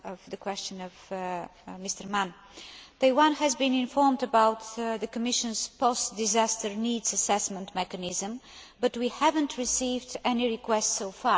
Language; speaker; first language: English; non-native, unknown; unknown